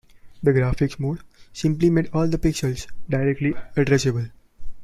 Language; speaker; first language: English; non-native, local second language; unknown